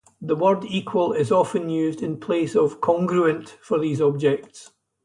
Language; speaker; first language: English; native; English